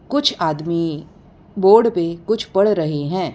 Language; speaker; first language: Hindi; non-native, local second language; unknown